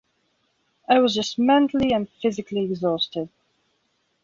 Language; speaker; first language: English; non-native, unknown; Belarusian